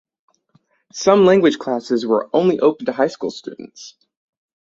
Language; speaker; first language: English; native; English